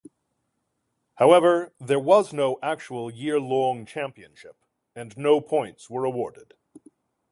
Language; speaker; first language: English; native; English